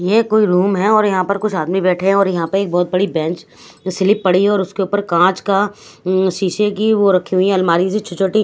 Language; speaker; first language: Hindi; native; Hindi